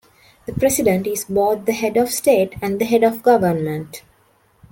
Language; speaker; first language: English; non-native, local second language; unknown